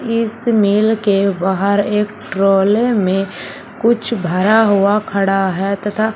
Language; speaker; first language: Hindi; native; Hindi